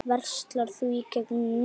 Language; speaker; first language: Icelandic; native; Icelandic